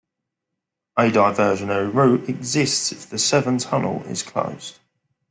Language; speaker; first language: English; native; English